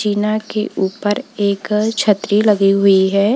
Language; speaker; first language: Hindi; native; Hindi